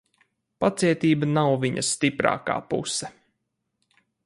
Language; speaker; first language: Latvian; native; Latvian